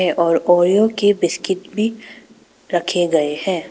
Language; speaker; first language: Hindi; non-native, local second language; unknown